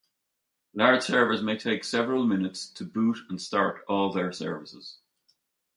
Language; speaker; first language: English; native; English